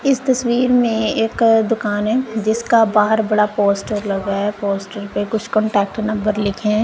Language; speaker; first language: Hindi; non-native, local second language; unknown